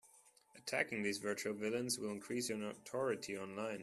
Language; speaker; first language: English; non-native, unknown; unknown